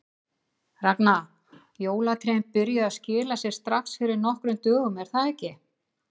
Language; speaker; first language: Icelandic; native; Icelandic